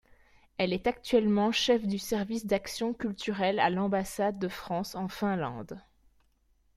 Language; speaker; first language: French; native; French